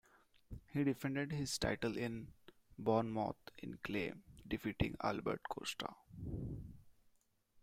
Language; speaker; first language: English; non-native, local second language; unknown